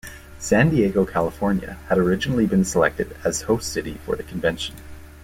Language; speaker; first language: English; native; English